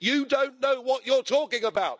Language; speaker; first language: English; native; English